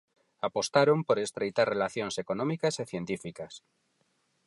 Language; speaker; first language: Galician; non-native, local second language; Spanish